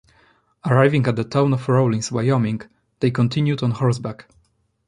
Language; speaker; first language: English; non-native, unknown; Polish